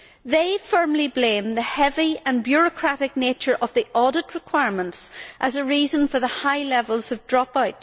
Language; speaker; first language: English; native; English